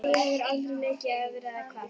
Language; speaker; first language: Icelandic; native; Icelandic